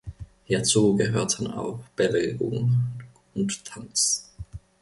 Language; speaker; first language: German; non-native, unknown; Finnish